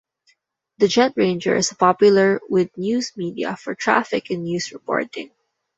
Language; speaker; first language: English; non-native, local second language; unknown